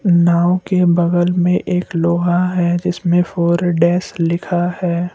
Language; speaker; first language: Hindi; non-native, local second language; Assamese